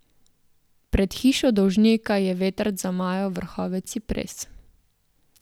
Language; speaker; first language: Slovenian; native; Slovenian